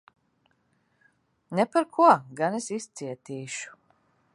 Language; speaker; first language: Latvian; early bilingual, heritage; Latvian